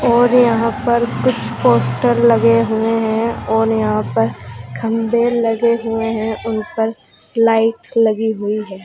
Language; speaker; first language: Hindi; native; Hindi